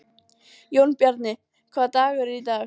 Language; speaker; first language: Icelandic; native; Icelandic